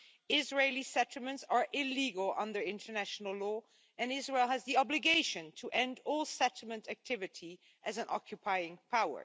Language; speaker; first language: English; non-native, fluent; Dutch